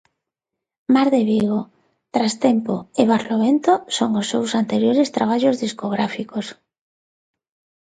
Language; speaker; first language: Galician; non-native, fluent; Spanish